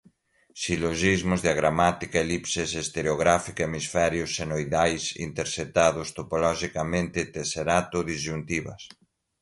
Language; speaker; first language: Portuguese; non-native, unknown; Galician